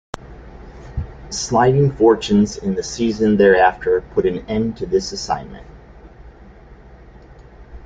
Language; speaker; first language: English; native; English